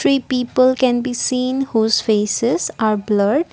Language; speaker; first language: English; non-native, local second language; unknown